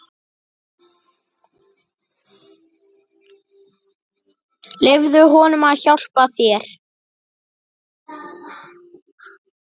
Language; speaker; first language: Icelandic; native; Icelandic